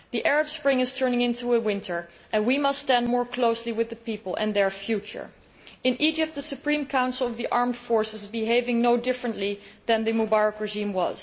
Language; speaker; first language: English; non-native, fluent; Dutch